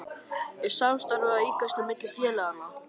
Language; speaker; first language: Icelandic; native; Icelandic